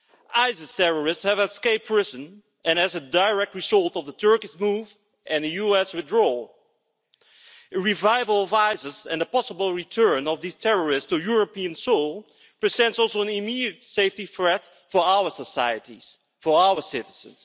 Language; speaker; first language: English; non-native, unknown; Dutch